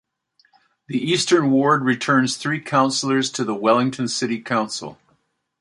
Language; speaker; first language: English; native; English